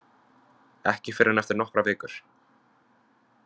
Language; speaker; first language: Icelandic; non-native, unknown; Vietnamese